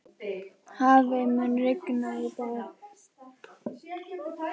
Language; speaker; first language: Icelandic; native; Icelandic